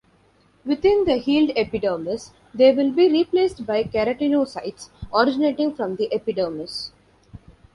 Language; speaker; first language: English; non-native, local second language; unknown